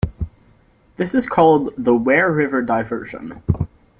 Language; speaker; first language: English; native; English